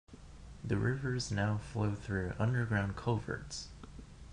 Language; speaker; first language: English; non-native, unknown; Japanese